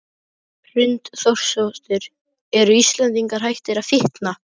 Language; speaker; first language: Icelandic; native; Icelandic